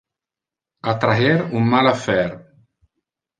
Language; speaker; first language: Interlingua; non-native, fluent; Italian